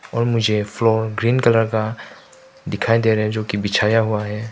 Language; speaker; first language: Hindi; non-native, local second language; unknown